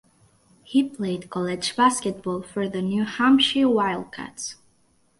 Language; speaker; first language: English; non-native, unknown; Catalan